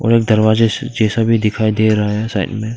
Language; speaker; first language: Hindi; non-native, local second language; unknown